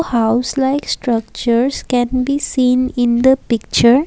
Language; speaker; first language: English; non-native, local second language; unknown